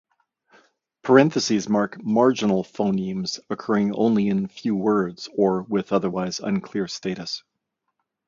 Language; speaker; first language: English; native; English